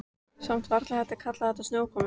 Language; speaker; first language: Icelandic; native; Icelandic